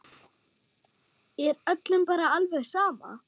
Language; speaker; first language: Icelandic; non-native, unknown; German